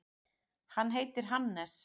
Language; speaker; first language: Icelandic; native; Icelandic